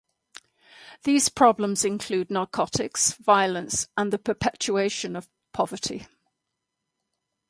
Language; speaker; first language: English; native; English